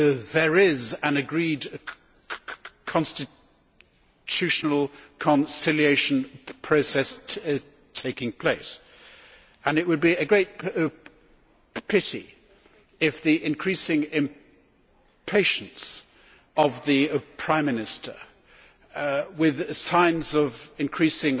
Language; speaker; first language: English; native; English